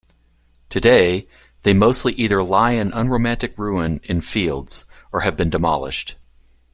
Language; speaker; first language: English; native; English